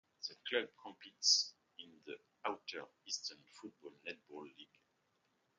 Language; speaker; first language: English; non-native, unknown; French